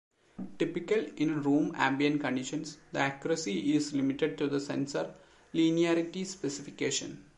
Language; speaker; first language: English; non-native, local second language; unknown